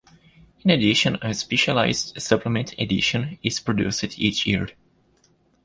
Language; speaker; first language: English; non-native, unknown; Portuguese